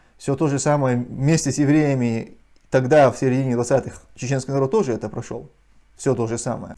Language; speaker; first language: Russian; non-native, local second language; Chechen